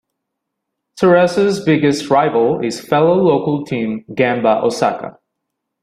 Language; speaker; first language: English; non-native, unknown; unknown